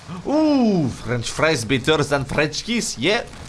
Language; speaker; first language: English; non-native, learner; French